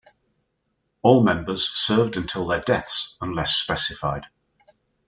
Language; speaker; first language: English; native; English